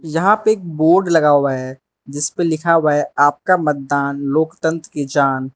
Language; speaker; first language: Hindi; non-native, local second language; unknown